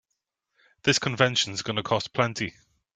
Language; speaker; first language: English; native; English